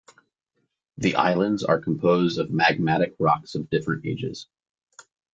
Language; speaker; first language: English; native; English